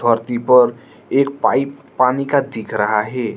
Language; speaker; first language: Hindi; non-native, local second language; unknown